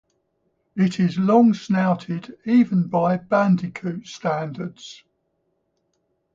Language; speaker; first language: English; native; English